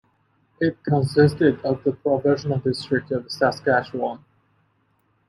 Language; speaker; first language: English; non-native, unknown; Chinese